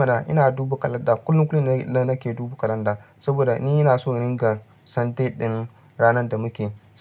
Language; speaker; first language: Hausa; non-native, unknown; Yoruba